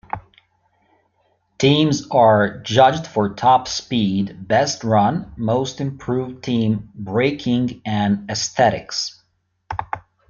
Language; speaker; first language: English; native; English